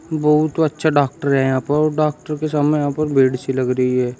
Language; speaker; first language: Hindi; native; Hindi